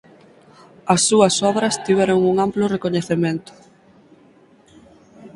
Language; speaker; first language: Galician; native; Galician